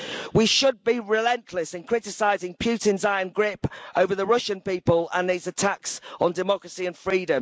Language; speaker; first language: English; native; English